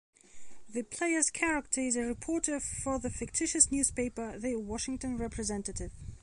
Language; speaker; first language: English; non-native, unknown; Belarusian